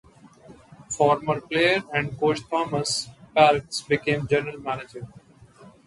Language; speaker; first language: English; non-native, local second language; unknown